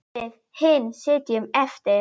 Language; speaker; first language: Icelandic; non-native, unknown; Polish